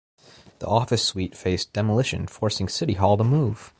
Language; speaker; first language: English; native; English